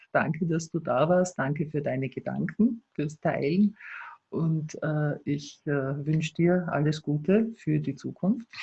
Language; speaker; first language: German; native; German